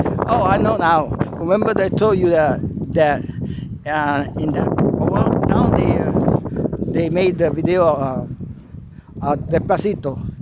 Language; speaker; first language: English; non-native, fluent; Spanish